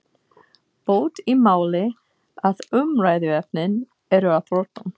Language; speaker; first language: Icelandic; non-native, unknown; English